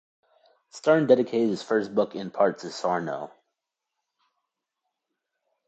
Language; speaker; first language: English; native; English